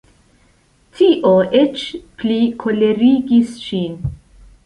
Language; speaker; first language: Esperanto; non-native, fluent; Central Kurdish